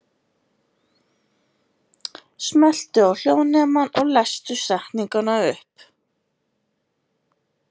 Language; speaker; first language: Icelandic; native; Icelandic